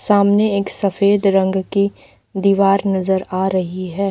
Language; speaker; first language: Hindi; native; Hindi